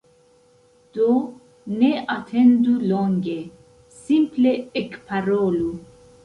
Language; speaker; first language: Esperanto; non-native, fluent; Central Kurdish